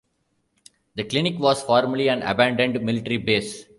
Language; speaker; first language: English; non-native, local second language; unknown